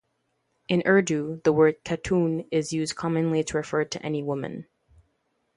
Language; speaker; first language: English; non-native, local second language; French